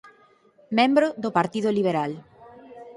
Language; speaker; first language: Galician; native; Galician